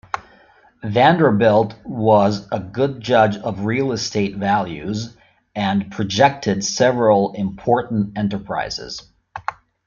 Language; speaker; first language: English; native; English